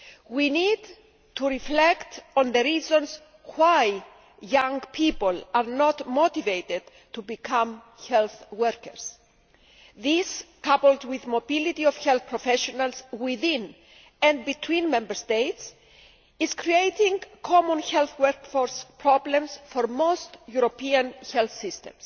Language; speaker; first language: English; non-native, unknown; Greek